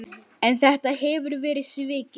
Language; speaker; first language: Icelandic; native; Icelandic